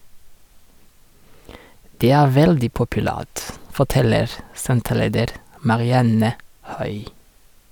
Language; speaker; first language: Norwegian; non-native, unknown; Rundi